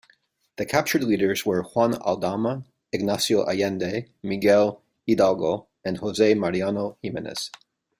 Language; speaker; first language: English; native; English